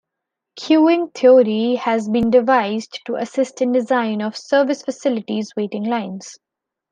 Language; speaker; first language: English; non-native, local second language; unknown